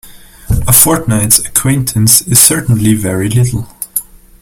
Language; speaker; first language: English; non-native, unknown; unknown